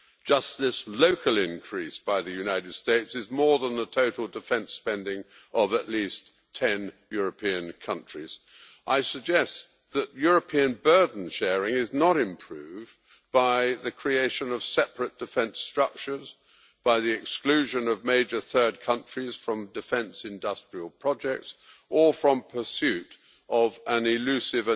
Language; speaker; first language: English; native; English